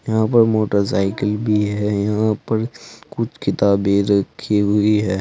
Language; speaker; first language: Hindi; native; Hindi